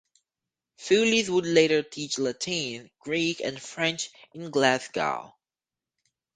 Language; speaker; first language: English; native; English